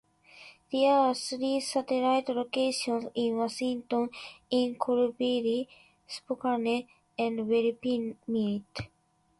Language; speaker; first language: English; non-native, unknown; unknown